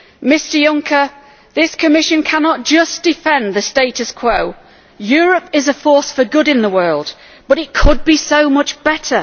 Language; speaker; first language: English; native; English